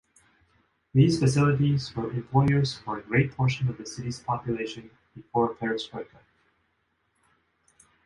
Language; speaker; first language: English; non-native, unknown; Japanese